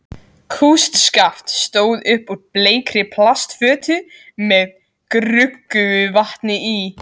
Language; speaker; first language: Icelandic; native; Icelandic